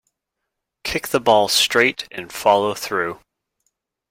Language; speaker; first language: English; native; English